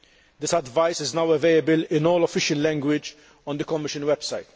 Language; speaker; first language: English; non-native, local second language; Maltese